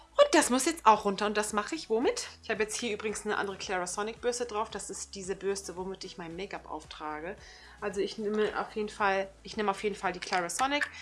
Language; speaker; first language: German; early bilingual, other home language; Turkish